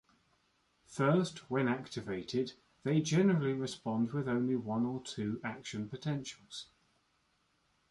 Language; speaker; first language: English; native; English